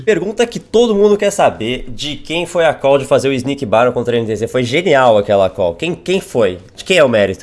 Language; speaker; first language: Portuguese; native; Portuguese